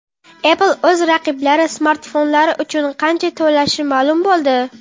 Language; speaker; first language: Uzbek; non-native, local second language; Kara-Kalpak